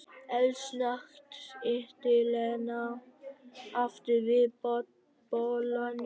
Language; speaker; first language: Icelandic; non-native, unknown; Vietnamese